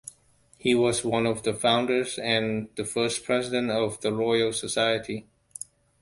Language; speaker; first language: English; non-native, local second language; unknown